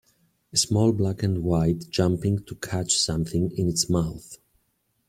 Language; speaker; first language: English; native; English